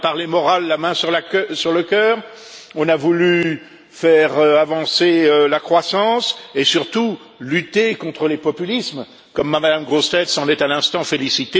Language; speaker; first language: French; native; French